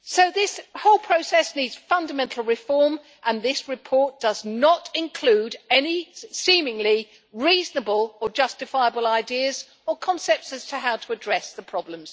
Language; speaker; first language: English; native; English